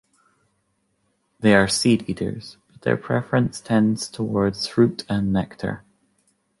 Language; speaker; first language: English; native; English